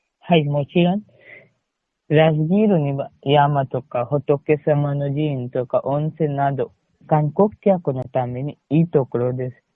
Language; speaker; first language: Japanese; non-native, learner; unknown